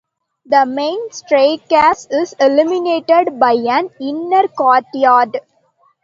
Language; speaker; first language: English; non-native, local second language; Tamil